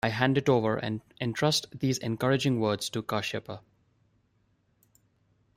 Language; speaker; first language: English; non-native, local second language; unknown